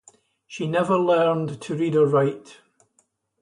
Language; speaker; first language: English; native; English